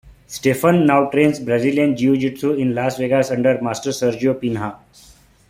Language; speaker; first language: English; non-native, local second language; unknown